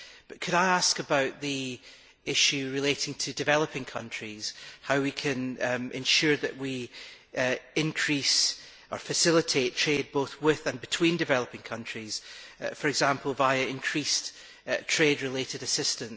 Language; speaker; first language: English; native; English